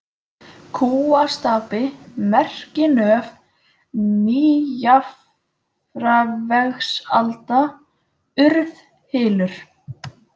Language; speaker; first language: Icelandic; native; Icelandic